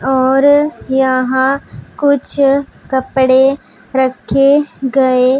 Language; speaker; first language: Hindi; non-native, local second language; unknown